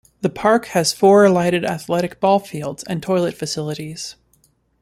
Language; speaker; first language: English; native; English